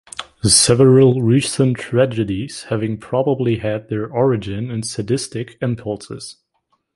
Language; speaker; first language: English; non-native, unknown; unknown